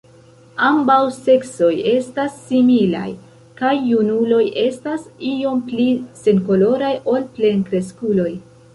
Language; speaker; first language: Esperanto; non-native, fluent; Central Kurdish